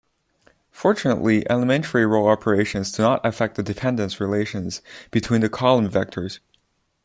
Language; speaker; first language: English; non-native, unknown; Chinese